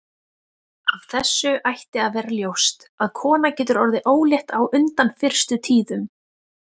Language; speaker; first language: Icelandic; native; Icelandic